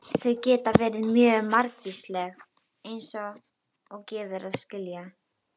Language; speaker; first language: Icelandic; native; Icelandic